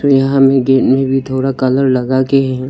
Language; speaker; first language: Hindi; non-native, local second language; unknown